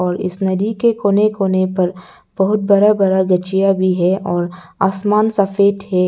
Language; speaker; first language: Hindi; non-native, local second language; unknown